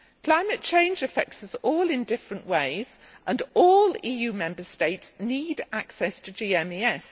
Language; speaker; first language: English; native; English